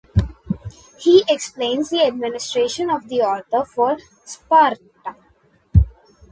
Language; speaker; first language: English; non-native, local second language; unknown